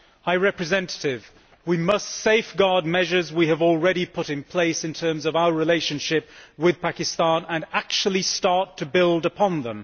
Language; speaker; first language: English; native; English